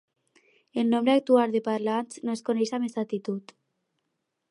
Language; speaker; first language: Catalan; non-native, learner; Spanish